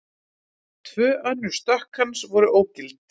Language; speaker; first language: Icelandic; native; Icelandic